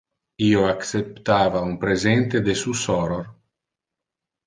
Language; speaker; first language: Interlingua; non-native, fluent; Italian